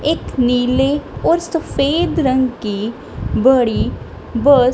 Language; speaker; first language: Hindi; non-native, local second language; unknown